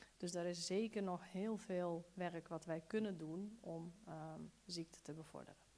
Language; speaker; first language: Dutch; early bilingual, other home language; Bosnian